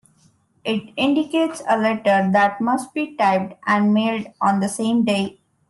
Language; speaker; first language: English; non-native, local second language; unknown